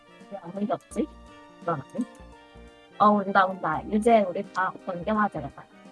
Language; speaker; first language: Korean; native; Korean